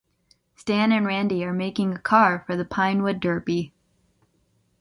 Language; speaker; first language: English; native; English